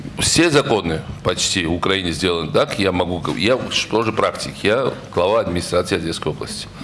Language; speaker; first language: Russian; non-native, local second language; Georgian